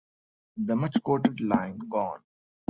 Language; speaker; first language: English; non-native, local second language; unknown